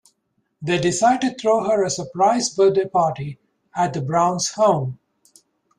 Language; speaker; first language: English; native; English